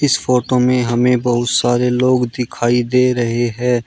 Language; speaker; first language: Hindi; native; Hindi